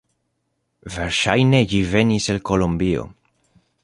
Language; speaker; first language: Esperanto; non-native, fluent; Spanish